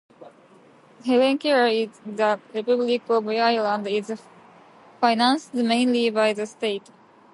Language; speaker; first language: English; non-native, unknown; Japanese